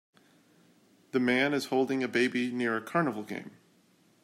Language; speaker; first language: English; native; English